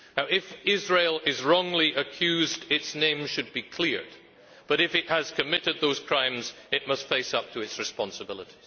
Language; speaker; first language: English; native; English